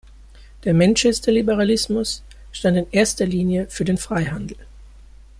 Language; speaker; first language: German; native; German